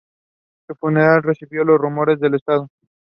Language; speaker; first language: English; non-native, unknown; Spanish